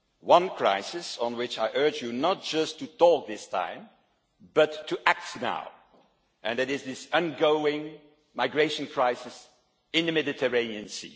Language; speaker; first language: English; non-native, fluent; Dutch